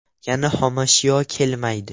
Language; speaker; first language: Uzbek; non-native, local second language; Russian